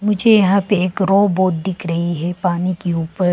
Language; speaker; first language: Hindi; non-native, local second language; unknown